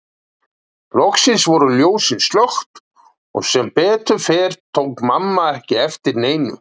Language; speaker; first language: Icelandic; native; Icelandic